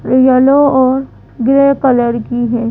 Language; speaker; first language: Hindi; native; Hindi